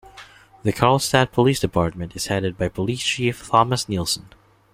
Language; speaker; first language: English; non-native, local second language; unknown